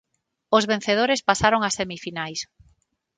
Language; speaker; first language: Galician; non-native, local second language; Spanish